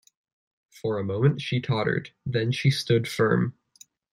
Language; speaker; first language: English; native; English